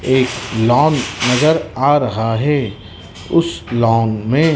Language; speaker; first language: Hindi; native; Hindi